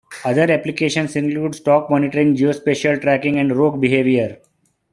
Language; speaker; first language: English; non-native, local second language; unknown